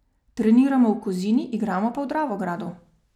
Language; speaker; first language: Slovenian; native; Slovenian